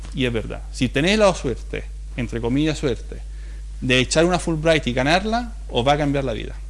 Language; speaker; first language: Spanish; non-native, fluent; Italian